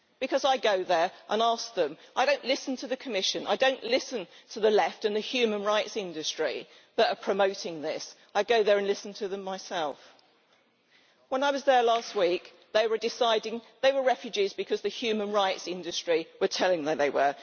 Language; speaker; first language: English; native; English